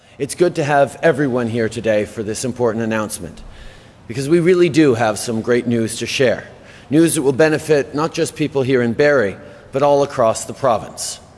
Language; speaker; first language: English; native; English